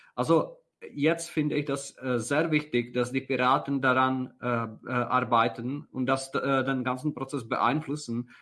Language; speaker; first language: German; non-native, related language; Czech